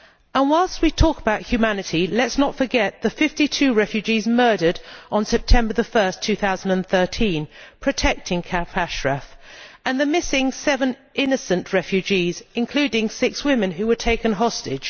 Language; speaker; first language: English; native; English